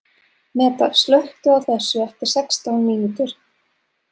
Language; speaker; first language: Icelandic; non-native, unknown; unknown